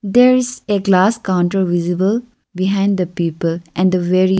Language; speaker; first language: English; non-native, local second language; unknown